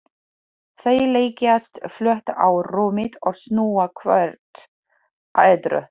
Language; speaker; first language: Icelandic; non-native, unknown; Polish